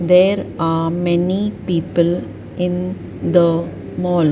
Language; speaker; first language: English; non-native, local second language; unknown